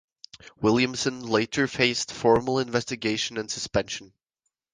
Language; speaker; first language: English; native; English